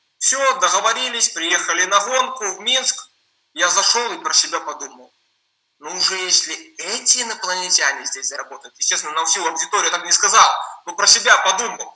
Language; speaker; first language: Russian; non-native, related language; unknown